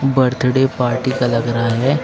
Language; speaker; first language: Hindi; native; Hindi